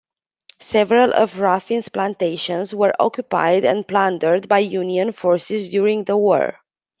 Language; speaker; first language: English; non-native, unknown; Romanian